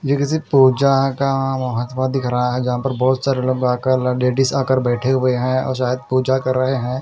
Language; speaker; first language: Hindi; non-native, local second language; Punjabi